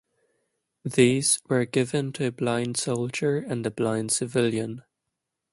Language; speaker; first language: English; non-native, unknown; German